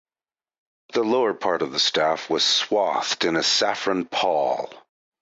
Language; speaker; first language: English; native; English